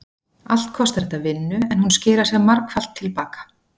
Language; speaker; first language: Icelandic; native; Icelandic